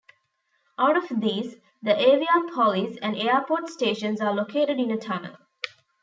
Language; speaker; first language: English; non-native, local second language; Tamil